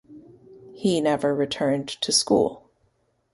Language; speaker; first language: English; native; English